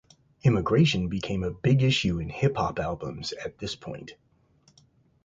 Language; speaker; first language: English; native; English